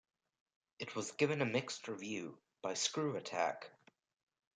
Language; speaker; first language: English; native; English